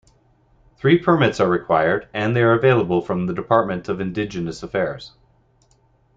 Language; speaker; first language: English; native; English